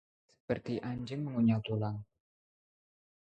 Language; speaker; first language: Indonesian; non-native, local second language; Javanese